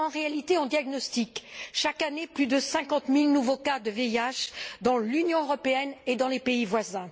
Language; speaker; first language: French; native; French